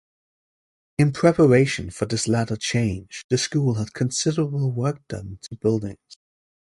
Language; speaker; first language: English; native; English